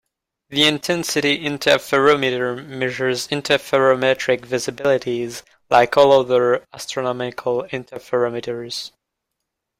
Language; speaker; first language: English; native; English